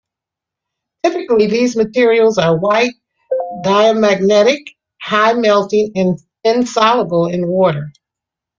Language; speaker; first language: English; native; English